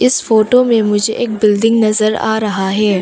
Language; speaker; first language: Hindi; non-native, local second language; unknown